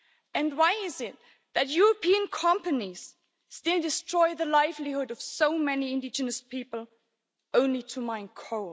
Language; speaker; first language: English; non-native, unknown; German